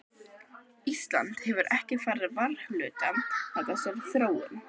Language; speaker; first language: Icelandic; native; Icelandic